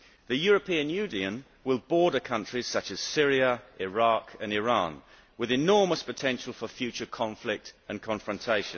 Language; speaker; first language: English; native; English